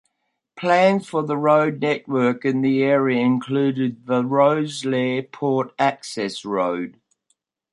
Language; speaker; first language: English; native; English